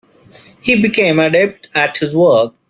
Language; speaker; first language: English; non-native, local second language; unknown